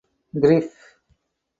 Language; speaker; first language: English; non-native, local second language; Tamil